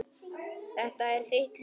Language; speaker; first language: Icelandic; native; Icelandic